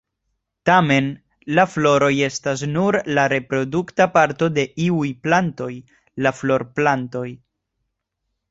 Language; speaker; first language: Esperanto; non-native, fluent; Spanish